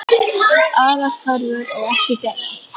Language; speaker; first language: Icelandic; native; Icelandic